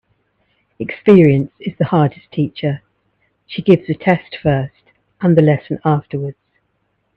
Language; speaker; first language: English; native; English